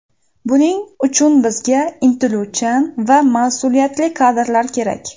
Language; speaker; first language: Uzbek; native; Uzbek